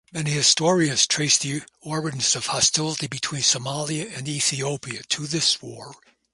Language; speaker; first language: English; native; English